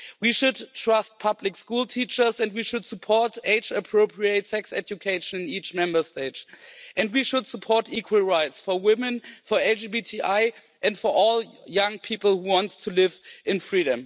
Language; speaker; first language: English; non-native, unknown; German